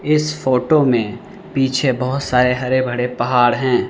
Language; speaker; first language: Hindi; non-native, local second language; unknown